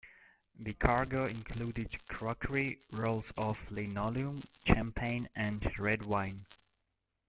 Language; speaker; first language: English; non-native, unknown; Russian